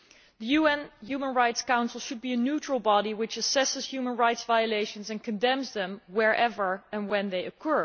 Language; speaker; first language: English; non-native, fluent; Dutch